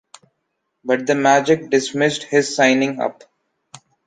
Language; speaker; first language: English; non-native, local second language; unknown